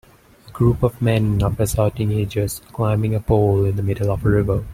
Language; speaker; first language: English; non-native, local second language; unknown